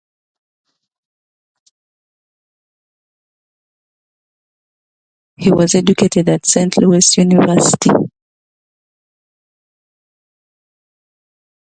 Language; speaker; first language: English; non-native, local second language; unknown